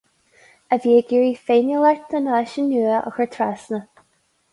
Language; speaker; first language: Irish; non-native, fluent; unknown